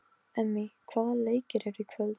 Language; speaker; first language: Icelandic; non-native, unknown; Polish